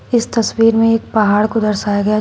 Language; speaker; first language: Hindi; native; Hindi